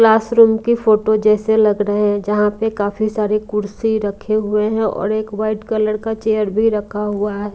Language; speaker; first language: Hindi; non-native, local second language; Punjabi